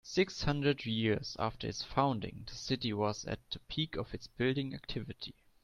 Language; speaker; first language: English; non-native, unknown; German